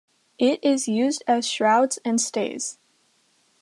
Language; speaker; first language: English; native; English